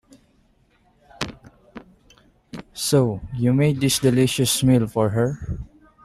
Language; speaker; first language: English; non-native, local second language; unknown